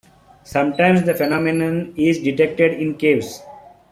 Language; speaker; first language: English; non-native, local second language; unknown